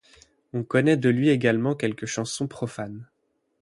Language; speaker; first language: French; native; French